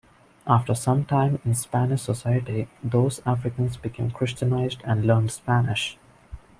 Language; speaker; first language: English; non-native, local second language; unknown